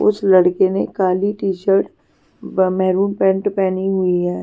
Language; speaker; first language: Hindi; non-native, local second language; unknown